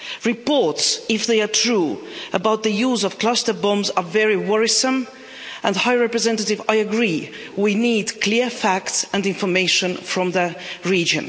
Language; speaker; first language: English; non-native, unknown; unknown